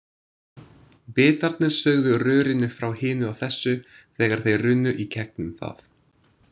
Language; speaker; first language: Icelandic; non-native, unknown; English